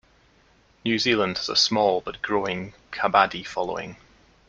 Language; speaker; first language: English; native; English